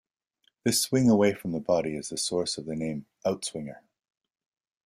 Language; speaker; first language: English; native; English